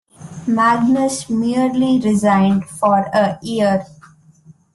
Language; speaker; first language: English; non-native, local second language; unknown